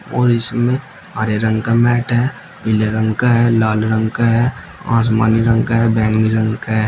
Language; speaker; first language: Hindi; native; Hindi